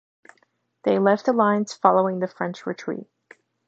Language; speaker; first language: English; native; English